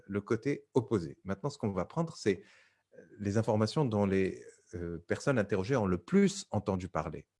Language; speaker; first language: French; non-native, local second language; Arabic